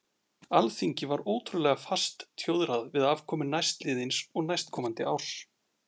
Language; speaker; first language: Icelandic; native; Icelandic